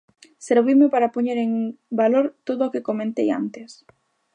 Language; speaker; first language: Galician; native; Galician